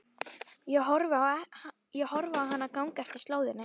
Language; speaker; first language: Icelandic; native; Icelandic